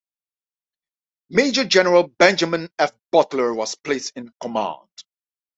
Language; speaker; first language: English; non-native, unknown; Dutch